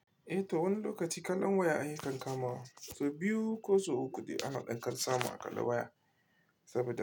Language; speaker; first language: Hausa; non-native, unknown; Igbo